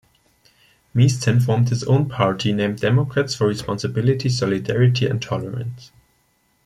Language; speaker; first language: English; non-native, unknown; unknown